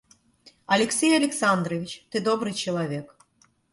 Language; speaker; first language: Russian; native; Russian